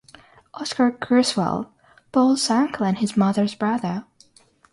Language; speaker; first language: English; non-native, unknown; Russian